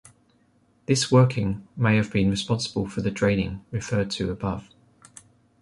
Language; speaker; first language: English; native; English